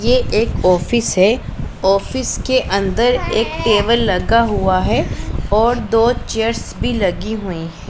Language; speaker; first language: Hindi; non-native, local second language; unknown